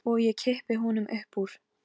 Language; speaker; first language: Icelandic; non-native, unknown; Polish